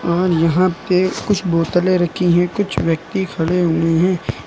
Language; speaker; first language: Hindi; native; Hindi